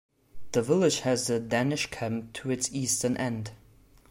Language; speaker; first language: English; non-native, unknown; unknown